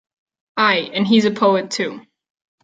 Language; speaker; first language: English; non-native, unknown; Catalan